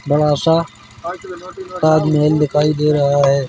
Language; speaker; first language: Hindi; native; Hindi